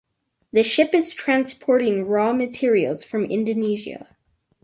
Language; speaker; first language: English; native; English